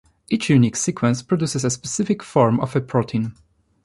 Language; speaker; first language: English; non-native, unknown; Polish